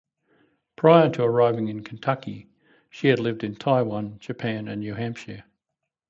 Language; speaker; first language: English; native; English